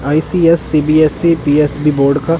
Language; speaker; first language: Hindi; non-native, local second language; Punjabi